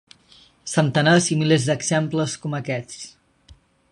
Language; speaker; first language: Catalan; native; Catalan